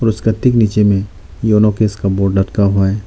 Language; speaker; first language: Hindi; non-native, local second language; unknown